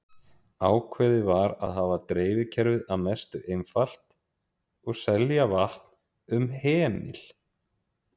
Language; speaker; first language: Icelandic; native; Icelandic